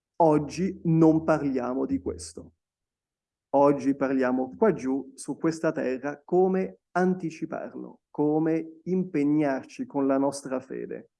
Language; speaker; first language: Italian; non-native, fluent; French